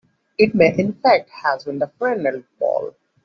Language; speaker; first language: English; non-native, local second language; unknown